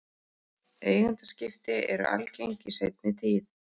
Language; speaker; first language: Icelandic; native; Icelandic